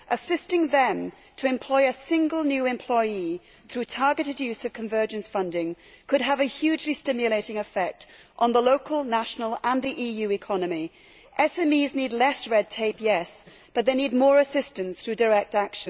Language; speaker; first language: English; native; English